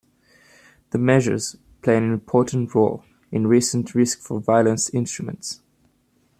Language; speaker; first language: English; native; English